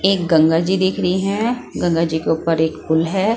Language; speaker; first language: Hindi; non-native, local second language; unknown